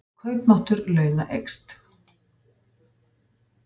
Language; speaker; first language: Icelandic; native; Icelandic